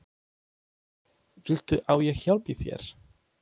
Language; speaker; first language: Icelandic; non-native, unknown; Polish